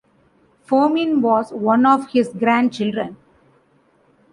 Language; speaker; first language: English; non-native, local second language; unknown